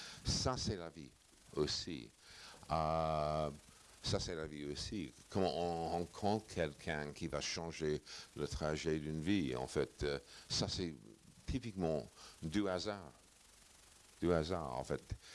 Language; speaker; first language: French; non-native, fluent; English